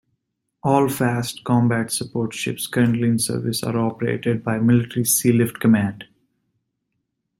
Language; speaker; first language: English; native; English